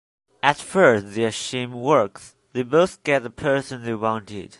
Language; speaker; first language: English; non-native, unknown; Chinese